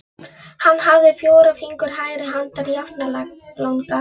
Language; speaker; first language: Icelandic; non-native, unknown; Polish